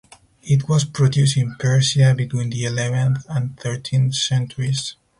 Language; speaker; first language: English; non-native, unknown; Spanish